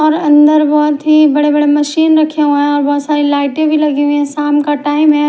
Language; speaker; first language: Hindi; non-native, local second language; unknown